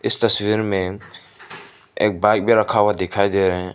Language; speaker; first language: Hindi; non-native, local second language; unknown